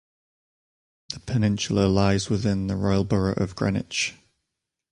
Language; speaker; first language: English; native; English